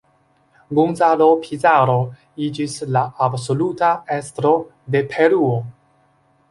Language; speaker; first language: Esperanto; non-native, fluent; Chinese